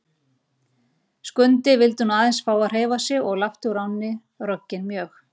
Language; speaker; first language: Icelandic; native; Icelandic